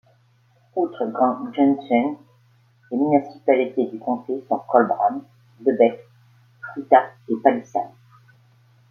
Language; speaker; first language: French; native; French